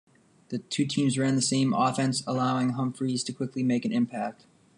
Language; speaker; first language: English; native; English